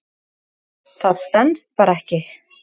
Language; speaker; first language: Icelandic; native; Icelandic